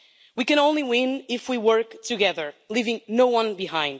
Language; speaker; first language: English; non-native, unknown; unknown